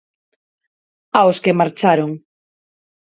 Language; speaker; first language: Galician; non-native, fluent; Spanish